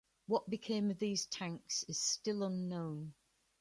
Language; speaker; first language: English; native; English